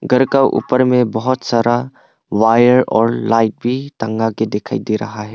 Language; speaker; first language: Hindi; non-native, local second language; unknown